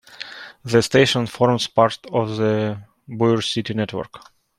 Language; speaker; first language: English; non-native, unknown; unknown